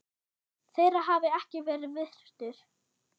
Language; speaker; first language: Icelandic; non-native, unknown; German